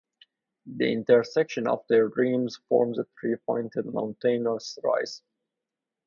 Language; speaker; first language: English; non-native, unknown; Persian